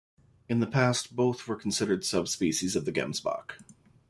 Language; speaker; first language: English; native; English